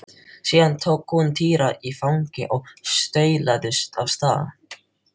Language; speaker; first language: Icelandic; non-native, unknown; Filipino